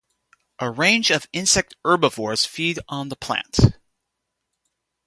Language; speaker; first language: English; native; English